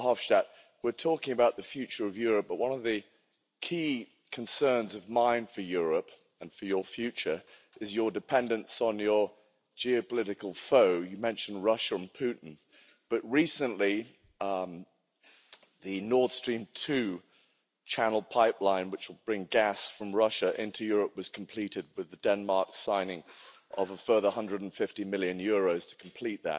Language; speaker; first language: English; native; English